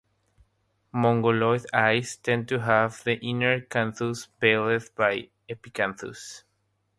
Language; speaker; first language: English; non-native, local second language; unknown